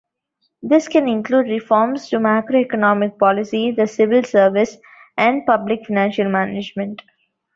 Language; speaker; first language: English; non-native, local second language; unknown